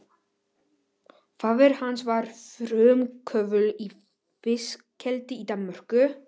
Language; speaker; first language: Icelandic; non-native, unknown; Polish